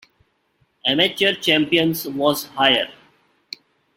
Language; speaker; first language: English; non-native, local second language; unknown